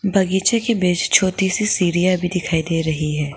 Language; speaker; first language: Hindi; non-native, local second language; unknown